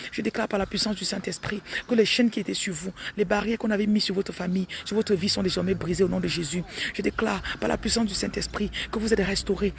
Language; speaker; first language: French; non-native, local second language; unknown